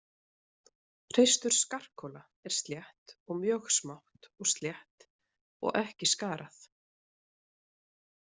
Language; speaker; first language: Icelandic; native; Icelandic